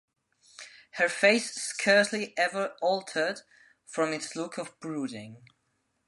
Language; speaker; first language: English; non-native, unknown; Spanish